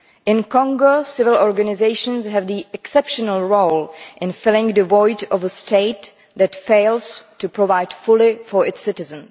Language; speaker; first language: English; non-native, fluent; Czech